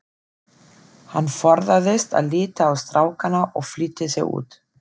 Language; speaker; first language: Icelandic; non-native, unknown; German